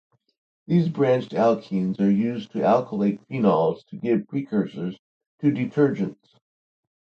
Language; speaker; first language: English; native; English